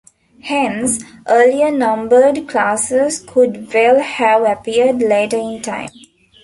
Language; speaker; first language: English; non-native, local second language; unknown